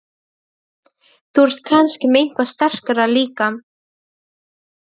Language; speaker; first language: Icelandic; non-native, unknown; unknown